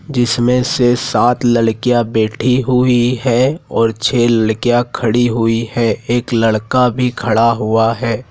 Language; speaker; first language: Hindi; native; Hindi